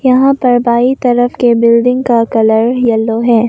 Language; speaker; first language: Hindi; non-native, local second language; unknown